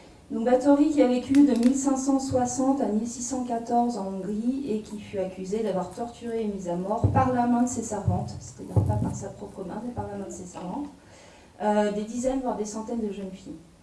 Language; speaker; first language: French; native; French